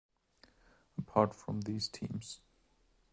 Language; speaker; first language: English; non-native, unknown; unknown